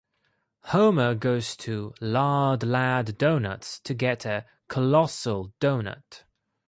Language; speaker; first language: English; non-native, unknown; Greek